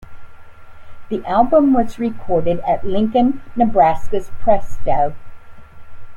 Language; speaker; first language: English; native; English